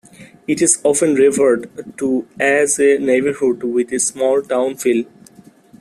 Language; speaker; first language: English; non-native, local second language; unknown